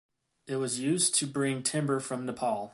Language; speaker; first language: English; native; English